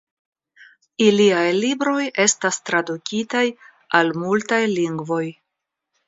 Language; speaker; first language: Esperanto; non-native, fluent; Russian